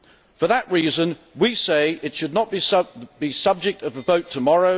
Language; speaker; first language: English; native; English